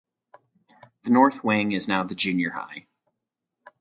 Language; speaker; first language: English; native; English